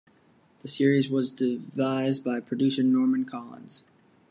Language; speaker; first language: English; native; English